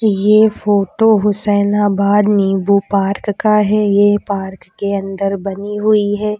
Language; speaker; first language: Hindi; native; Hindi